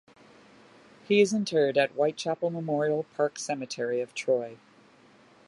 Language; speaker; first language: English; native; English